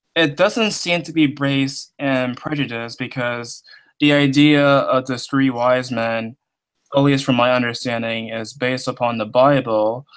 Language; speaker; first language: English; native; English